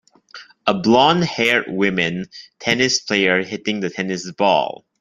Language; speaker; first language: English; non-native, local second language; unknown